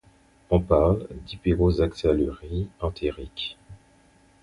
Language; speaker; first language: French; non-native, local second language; Haitian Creole